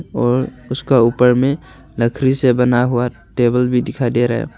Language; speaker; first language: Hindi; non-native, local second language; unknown